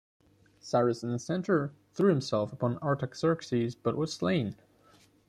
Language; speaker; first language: English; non-native, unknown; German